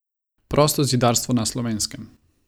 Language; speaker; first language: Slovenian; non-native, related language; Croatian